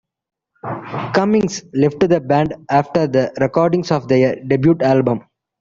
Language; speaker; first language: English; non-native, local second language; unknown